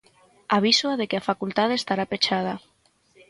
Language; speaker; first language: Galician; native; Galician